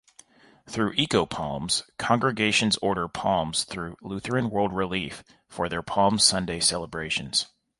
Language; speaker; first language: English; native; English